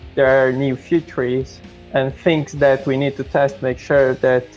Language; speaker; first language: English; non-native, fluent; Portuguese